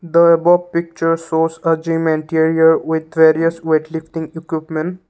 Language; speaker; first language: English; non-native, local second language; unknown